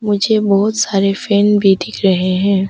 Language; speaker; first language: Hindi; early bilingual, other home language; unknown